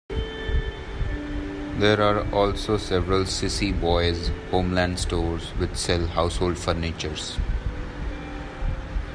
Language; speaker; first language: English; non-native, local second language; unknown